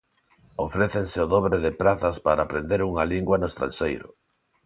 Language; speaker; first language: Galician; non-native, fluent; Spanish